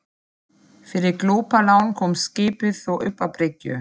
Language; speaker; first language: Icelandic; non-native, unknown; German